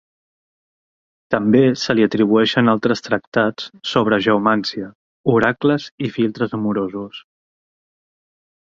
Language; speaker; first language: Catalan; native; Catalan